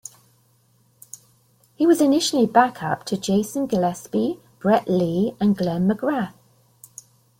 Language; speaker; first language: English; native; English